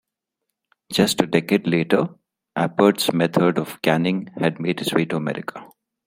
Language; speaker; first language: English; non-native, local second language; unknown